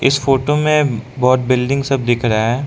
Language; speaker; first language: Hindi; non-native, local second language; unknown